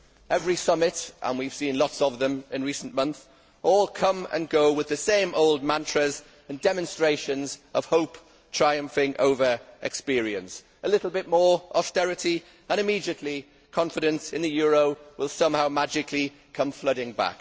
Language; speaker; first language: English; native; English